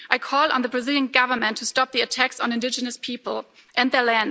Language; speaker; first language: English; non-native, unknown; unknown